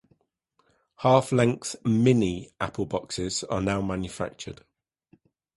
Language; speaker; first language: English; native; English